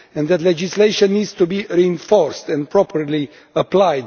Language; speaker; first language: English; non-native, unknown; Romanian